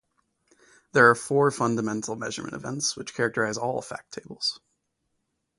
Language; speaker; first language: English; native; English